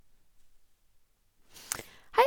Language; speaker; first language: Norwegian; native; Norwegian